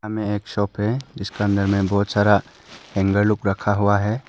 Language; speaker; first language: Hindi; non-native, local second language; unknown